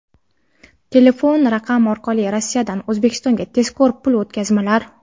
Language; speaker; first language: Uzbek; non-native, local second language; Kara-Kalpak